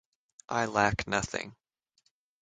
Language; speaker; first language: English; native; English